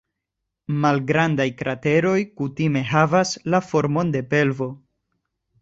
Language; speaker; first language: Esperanto; non-native, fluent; Spanish